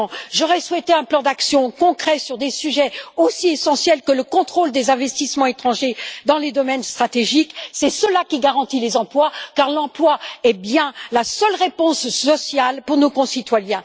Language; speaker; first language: French; native; French